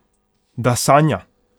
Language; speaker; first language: Slovenian; non-native, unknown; Hungarian